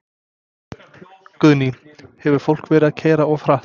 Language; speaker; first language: Icelandic; non-native, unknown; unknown